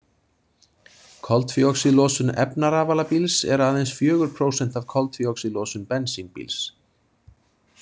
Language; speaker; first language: Icelandic; native; Icelandic